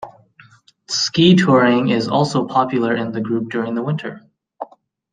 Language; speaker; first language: English; native; English